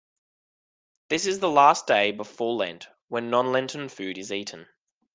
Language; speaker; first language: English; native; English